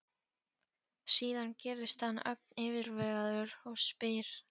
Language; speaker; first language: Icelandic; non-native, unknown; Polish